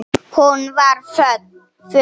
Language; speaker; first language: Icelandic; non-native, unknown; Slovenian